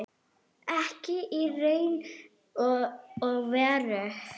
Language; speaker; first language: Icelandic; non-native, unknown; Arabic